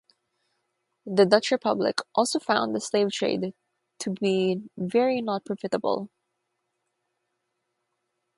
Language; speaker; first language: English; non-native, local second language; Filipino